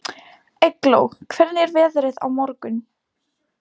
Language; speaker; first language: Icelandic; non-native, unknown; Polish